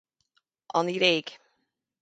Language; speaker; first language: Irish; native; Irish